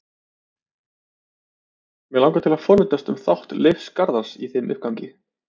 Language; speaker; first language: Icelandic; native; Icelandic